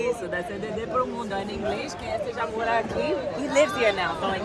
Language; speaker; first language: Portuguese; non-native, fluent; English